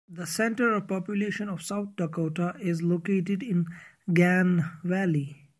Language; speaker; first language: English; non-native, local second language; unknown